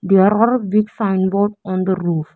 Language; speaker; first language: English; non-native, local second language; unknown